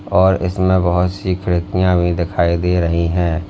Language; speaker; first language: Hindi; native; Hindi